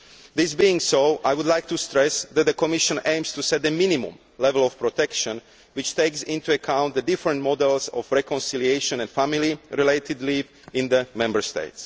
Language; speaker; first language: English; non-native, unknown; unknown